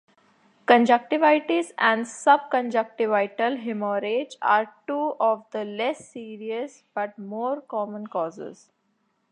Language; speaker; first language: English; non-native, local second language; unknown